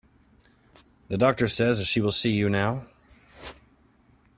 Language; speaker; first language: English; native; English